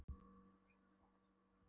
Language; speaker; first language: Icelandic; non-native, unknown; Polish